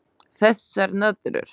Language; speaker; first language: Icelandic; non-native, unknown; Slovak